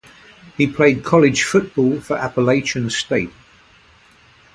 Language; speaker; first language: English; native; English